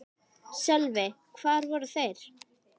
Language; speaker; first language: Icelandic; native; Icelandic